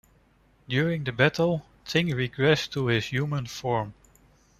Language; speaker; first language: English; non-native, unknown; Dutch